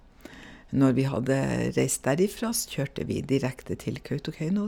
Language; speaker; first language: Norwegian; native; Norwegian